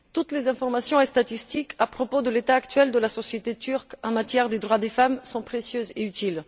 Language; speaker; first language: French; non-native, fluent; Bulgarian